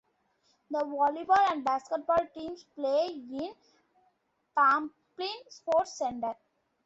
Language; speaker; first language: English; non-native, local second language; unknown